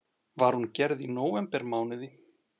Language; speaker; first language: Icelandic; native; Icelandic